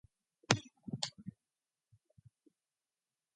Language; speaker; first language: English; non-native, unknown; Mongolian